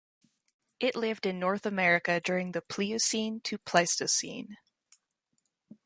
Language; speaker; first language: English; native; English